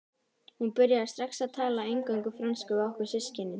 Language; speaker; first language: Icelandic; native; Icelandic